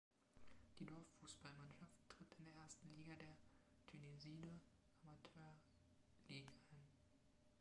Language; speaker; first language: German; native; German